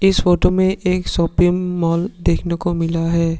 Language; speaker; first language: Hindi; non-native, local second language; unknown